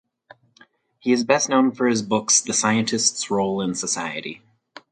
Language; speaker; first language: English; native; English